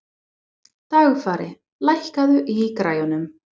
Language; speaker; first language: Icelandic; non-native, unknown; English